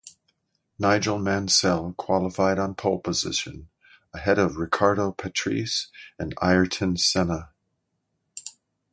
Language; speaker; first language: English; native; English